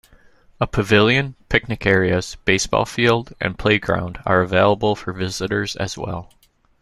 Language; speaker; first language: English; native; English